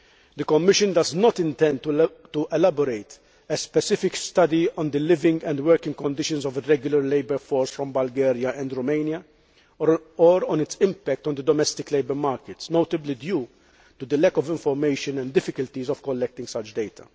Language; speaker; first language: English; non-native, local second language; Maltese